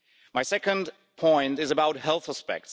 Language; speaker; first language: English; non-native, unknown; Czech